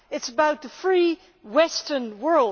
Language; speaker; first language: English; non-native, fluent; Dutch